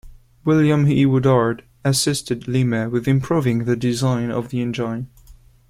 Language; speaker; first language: English; non-native, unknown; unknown